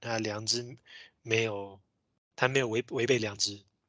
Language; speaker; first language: Chinese; native; Chinese